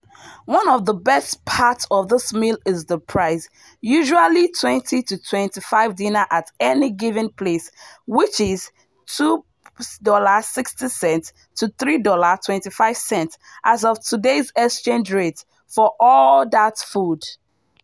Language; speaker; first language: English; non-native, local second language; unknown